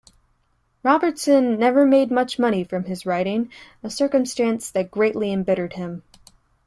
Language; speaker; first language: English; native; English